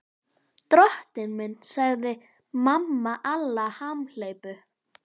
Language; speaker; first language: Icelandic; native; Icelandic